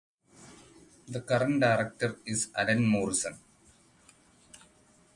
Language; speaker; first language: English; non-native, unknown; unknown